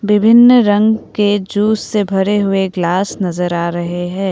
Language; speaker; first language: Hindi; non-native, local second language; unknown